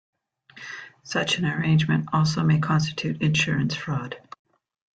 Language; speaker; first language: English; native; English